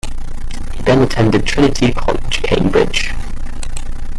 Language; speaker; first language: English; native; English